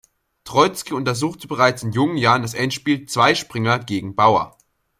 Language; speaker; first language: German; native; German